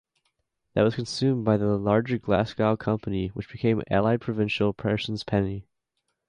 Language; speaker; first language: English; native; English